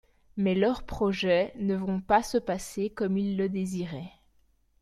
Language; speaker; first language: French; native; French